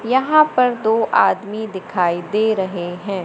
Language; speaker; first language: Hindi; native; Hindi